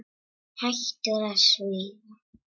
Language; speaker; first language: Icelandic; non-native, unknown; Czech